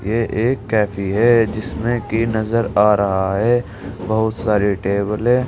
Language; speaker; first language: Hindi; native; Hindi